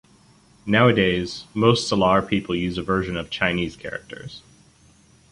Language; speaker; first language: English; native; English